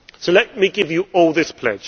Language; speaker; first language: English; native; English